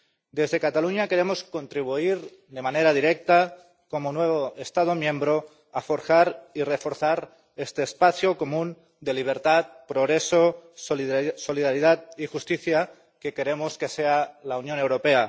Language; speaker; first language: Spanish; non-native, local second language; Catalan